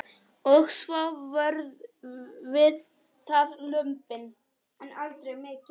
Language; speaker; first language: Icelandic; non-native, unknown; Polish